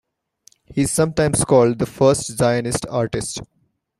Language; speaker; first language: English; non-native, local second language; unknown